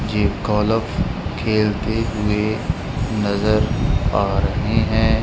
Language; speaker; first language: Hindi; non-native, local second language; Punjabi